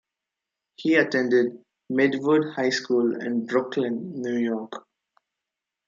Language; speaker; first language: English; non-native, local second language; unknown